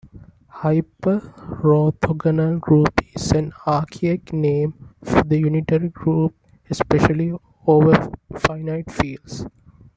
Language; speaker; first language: English; non-native, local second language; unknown